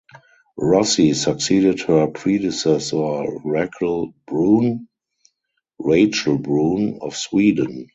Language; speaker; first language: English; non-native, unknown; German